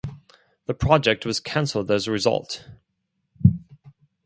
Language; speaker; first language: English; non-native, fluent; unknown